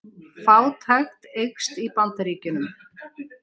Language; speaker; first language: Icelandic; native; Icelandic